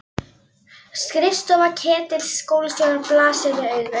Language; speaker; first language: Icelandic; non-native, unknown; Polish